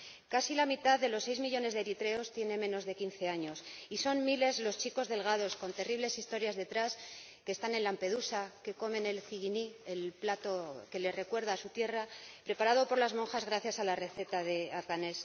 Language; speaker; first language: Spanish; native; Spanish